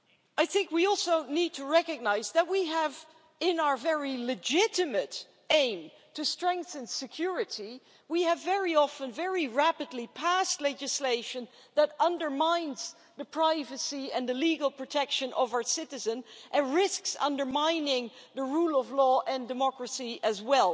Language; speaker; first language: English; non-native, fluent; Dutch